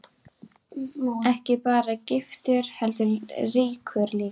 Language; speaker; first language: Icelandic; native; Icelandic